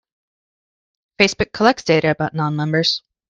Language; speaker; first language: English; native; English